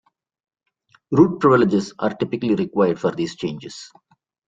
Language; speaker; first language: English; non-native, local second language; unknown